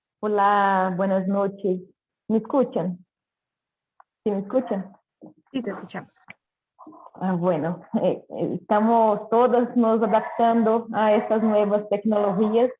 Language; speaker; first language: Spanish; non-native, related language; Portuguese